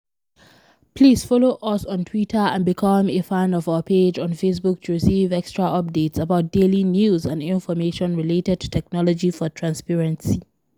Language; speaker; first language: English; non-native, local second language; Hausa